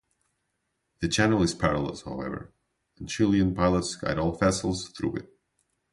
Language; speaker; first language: English; non-native, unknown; Portuguese